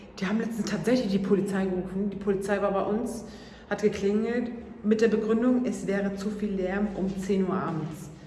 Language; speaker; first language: German; early bilingual, other home language; Turkish